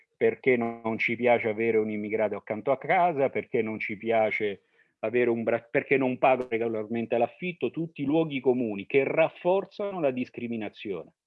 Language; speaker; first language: Italian; early bilingual, other home language; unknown